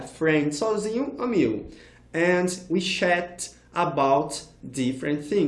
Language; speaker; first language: English; non-native, fluent; Portuguese